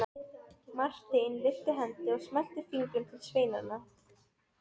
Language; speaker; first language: Icelandic; non-native, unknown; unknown